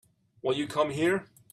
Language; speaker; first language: English; native; English